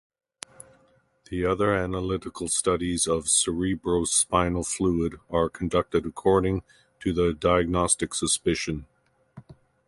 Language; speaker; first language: English; native; English